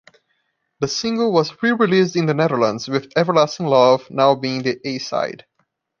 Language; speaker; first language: English; non-native, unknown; Portuguese